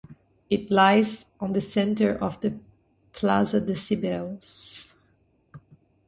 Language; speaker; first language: English; non-native, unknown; Portuguese